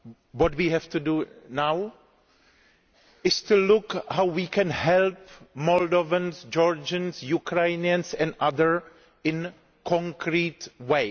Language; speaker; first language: English; non-native, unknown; Greek